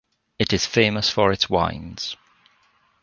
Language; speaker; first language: English; native; English